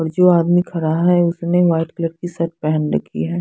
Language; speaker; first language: Hindi; non-native, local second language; Punjabi